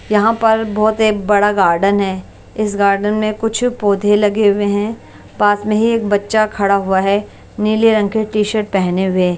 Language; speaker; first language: Hindi; non-native, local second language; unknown